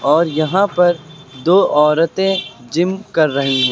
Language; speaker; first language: Hindi; native; Hindi